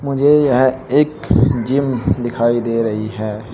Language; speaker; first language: Hindi; native; Hindi